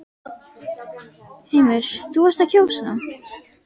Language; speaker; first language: Icelandic; native; Icelandic